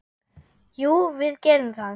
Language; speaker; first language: Icelandic; non-native, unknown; German